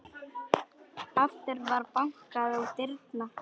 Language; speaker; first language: Icelandic; non-native, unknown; Polish